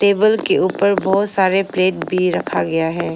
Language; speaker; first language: Hindi; non-native, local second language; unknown